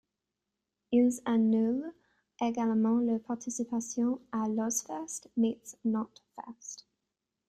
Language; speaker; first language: French; non-native, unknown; English